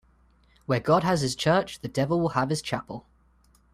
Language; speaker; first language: English; native; English